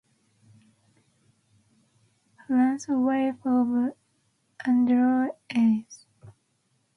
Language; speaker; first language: English; non-native, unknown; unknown